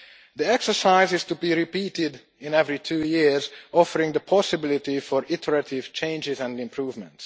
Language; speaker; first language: English; non-native, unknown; Hungarian